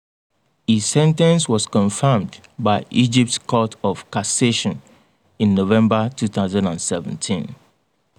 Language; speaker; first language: English; non-native, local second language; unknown